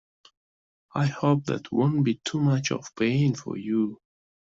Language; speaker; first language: English; non-native, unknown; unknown